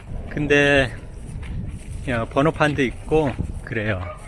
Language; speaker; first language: Korean; native; Korean